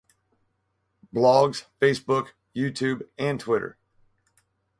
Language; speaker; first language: English; native; English